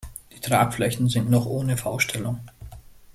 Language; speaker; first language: German; native; German